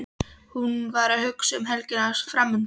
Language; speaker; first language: Icelandic; non-native, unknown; Polish